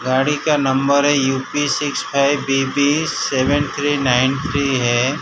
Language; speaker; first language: Hindi; non-native, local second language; Gujarati